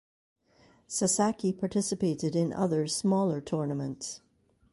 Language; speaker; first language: English; native; English